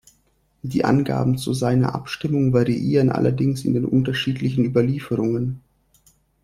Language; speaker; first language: German; non-native, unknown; Russian